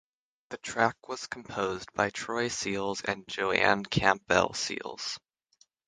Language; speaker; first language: English; native; English